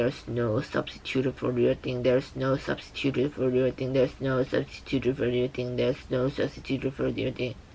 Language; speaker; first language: English; non-native, learner; Korean